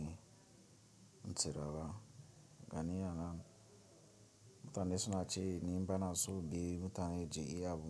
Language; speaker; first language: Hausa; non-native, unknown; Tiv